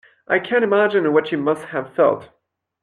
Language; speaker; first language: English; non-native, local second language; French